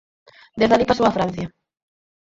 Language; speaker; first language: Galician; native; Galician